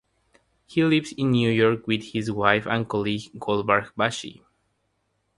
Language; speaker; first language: English; non-native, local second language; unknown